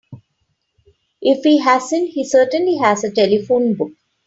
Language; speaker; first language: English; non-native, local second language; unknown